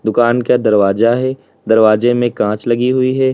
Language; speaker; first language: Hindi; native; Hindi